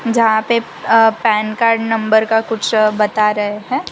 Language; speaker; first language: Hindi; non-native, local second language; Gujarati